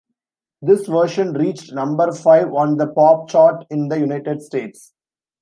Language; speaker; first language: English; non-native, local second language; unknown